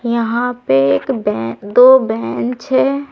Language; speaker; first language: Hindi; native; Hindi